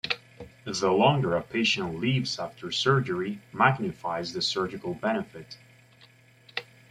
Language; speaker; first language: English; native; English